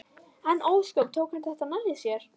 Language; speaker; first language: Icelandic; native; Icelandic